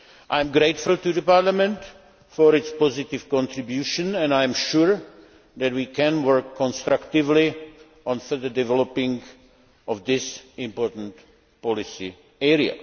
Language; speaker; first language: English; non-native, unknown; Czech